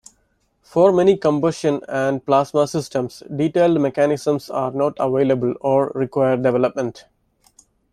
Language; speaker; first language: English; non-native, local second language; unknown